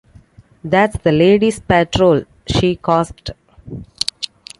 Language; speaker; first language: English; non-native, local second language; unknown